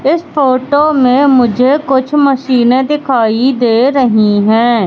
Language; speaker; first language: Hindi; native; Hindi